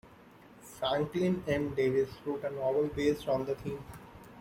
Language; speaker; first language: English; non-native, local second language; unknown